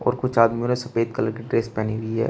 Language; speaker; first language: Hindi; native; Hindi